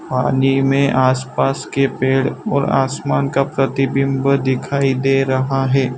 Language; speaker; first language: Hindi; non-native, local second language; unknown